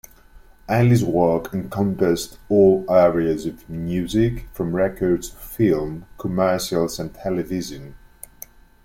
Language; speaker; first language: English; native; English